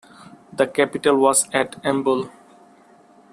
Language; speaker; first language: English; non-native, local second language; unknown